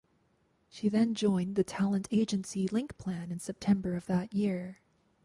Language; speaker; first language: English; native; English